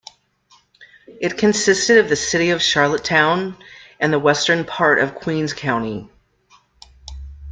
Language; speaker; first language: English; native; English